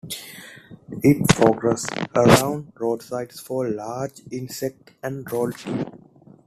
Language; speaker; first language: English; non-native, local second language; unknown